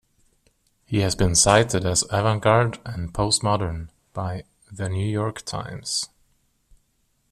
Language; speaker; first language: English; non-native, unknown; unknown